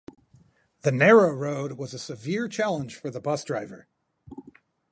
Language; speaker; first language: English; native; English